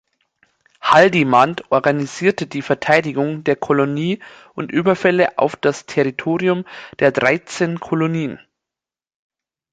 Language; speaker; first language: German; native; German